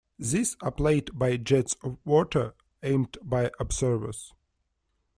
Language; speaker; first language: English; non-native, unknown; Russian